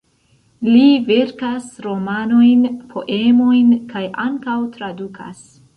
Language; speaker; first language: Esperanto; non-native, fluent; Central Kurdish